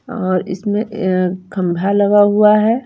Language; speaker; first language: Hindi; non-native, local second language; Punjabi